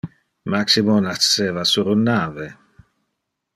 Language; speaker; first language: Interlingua; non-native, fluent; Dutch